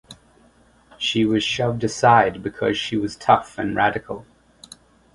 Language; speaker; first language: English; native; English